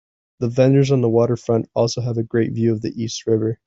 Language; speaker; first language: English; native; English